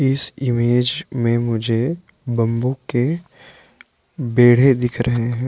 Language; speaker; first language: Hindi; non-native, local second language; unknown